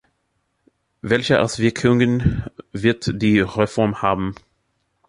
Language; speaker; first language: German; non-native, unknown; English